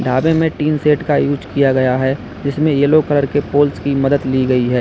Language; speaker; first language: Hindi; native; Hindi